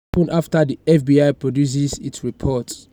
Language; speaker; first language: English; non-native, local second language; Yoruba